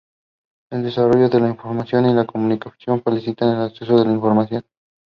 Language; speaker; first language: English; non-native, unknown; Spanish